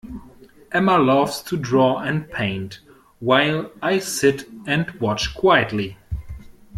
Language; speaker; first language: English; non-native, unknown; German